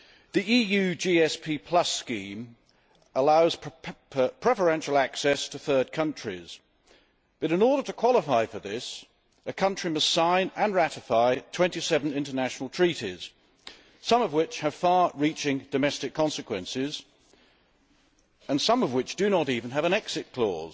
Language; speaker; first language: English; native; English